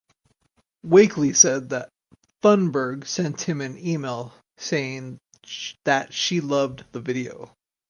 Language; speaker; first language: English; native; English